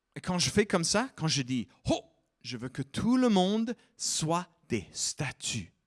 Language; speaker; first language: French; non-native, fluent; English